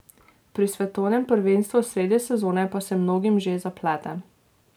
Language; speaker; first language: Slovenian; native; Slovenian